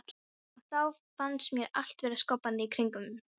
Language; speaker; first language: Icelandic; non-native, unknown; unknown